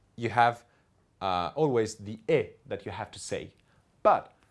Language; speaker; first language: English; non-native, fluent; French